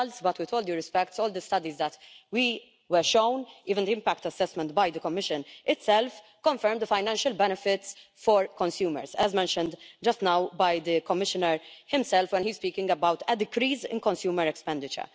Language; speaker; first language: English; non-native, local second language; Maltese